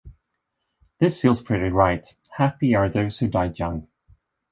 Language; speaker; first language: English; non-native, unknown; Swedish